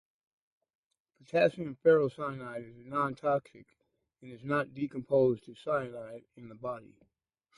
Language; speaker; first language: English; native; English